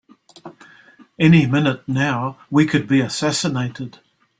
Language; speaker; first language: English; native; English